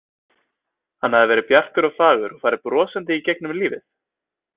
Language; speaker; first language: Icelandic; native; Icelandic